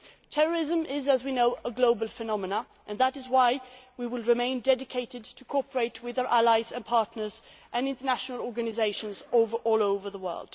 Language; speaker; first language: English; non-native, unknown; Swedish